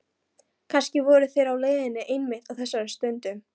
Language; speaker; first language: Icelandic; non-native, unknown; Polish